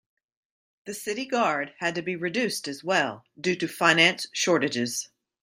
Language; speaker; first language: English; native; English